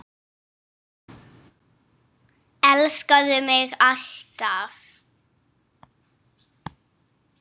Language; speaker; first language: Icelandic; non-native, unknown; English